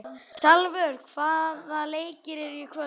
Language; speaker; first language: Icelandic; native; Icelandic